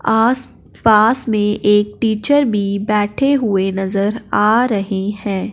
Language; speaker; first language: Hindi; non-native, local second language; Punjabi